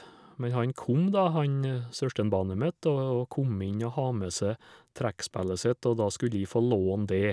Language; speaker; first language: Norwegian; native; Norwegian